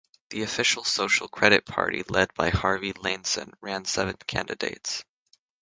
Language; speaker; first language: English; native; English